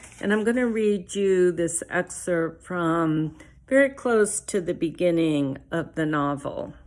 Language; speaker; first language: English; early bilingual, other home language; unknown